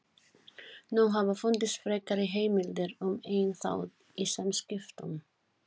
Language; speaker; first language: Icelandic; non-native, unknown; Filipino